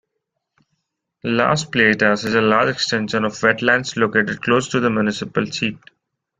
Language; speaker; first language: English; non-native, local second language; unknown